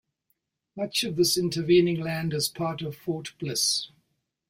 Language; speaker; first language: English; native; English